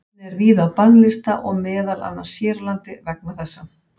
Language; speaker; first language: Icelandic; native; Icelandic